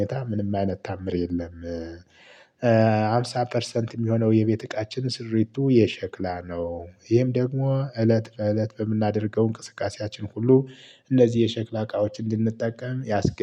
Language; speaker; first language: Amharic; native; Amharic